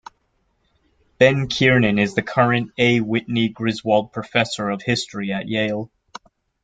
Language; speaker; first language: English; native; English